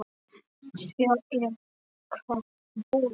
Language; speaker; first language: Icelandic; non-native, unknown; Polish